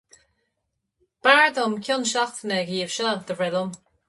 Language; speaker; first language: Irish; non-native, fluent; English